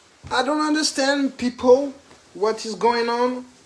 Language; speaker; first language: English; non-native, learner; French